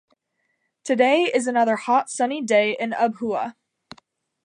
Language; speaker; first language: English; native; English